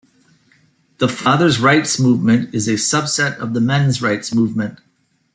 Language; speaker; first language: English; native; English